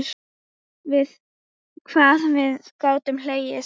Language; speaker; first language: Icelandic; native; Icelandic